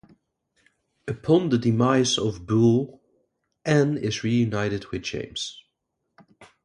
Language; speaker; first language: English; non-native, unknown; Dutch